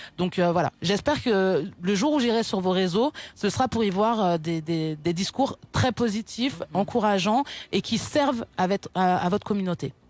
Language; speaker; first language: French; non-native, local second language; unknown